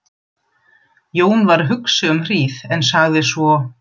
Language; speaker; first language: Icelandic; non-native, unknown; German